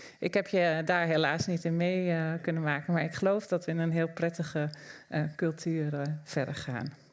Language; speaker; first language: Dutch; native; Dutch